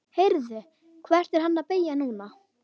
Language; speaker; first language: Icelandic; non-native, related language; Swedish